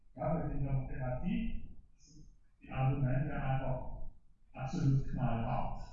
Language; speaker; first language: German; early bilingual, heritage; German